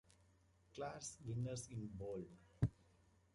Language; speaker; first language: English; native; English